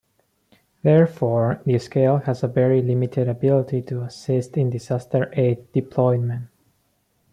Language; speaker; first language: English; non-native, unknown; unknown